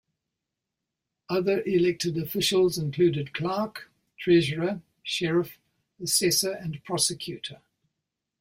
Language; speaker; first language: English; native; English